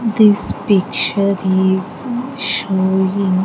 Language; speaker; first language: English; non-native, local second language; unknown